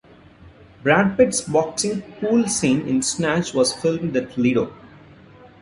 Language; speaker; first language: English; non-native, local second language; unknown